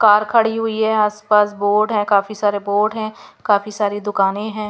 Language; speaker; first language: Hindi; non-native, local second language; Punjabi